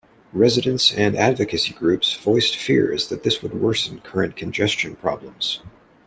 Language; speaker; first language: English; native; English